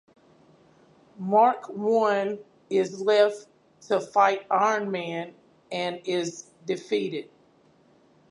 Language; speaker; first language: English; native; English